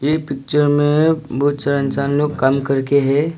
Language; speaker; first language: Hindi; non-native, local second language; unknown